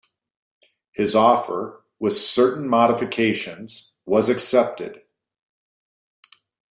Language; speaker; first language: English; native; English